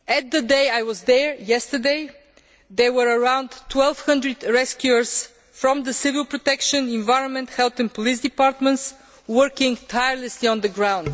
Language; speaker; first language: English; non-native, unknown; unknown